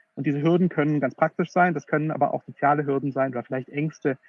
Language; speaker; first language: German; native; German